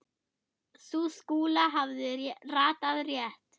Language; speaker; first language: Icelandic; non-native, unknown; German